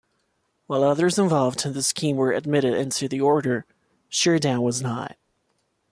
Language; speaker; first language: English; non-native, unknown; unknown